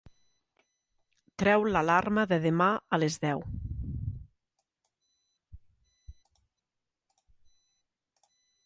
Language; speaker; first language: Catalan; native; Catalan